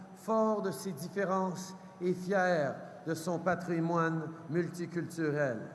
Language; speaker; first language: French; early bilingual, heritage; French